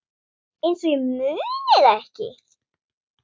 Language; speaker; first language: Icelandic; non-native, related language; Swedish